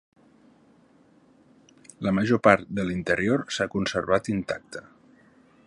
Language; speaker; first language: Catalan; native; Catalan